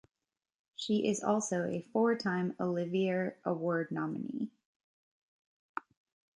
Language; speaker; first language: English; native; English